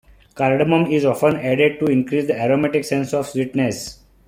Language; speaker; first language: English; non-native, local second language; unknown